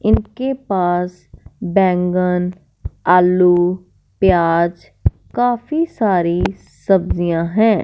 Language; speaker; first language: Hindi; non-native, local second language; Punjabi